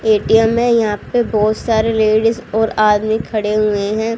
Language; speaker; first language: Hindi; native; Hindi